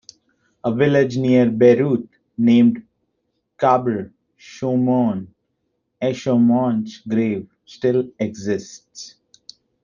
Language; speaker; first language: English; non-native, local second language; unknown